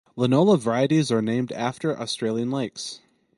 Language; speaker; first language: English; native; English